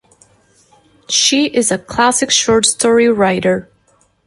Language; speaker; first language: English; non-native, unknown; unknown